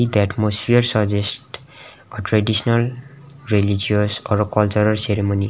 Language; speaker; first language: English; non-native, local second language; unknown